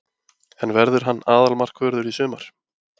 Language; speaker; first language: Icelandic; native; Icelandic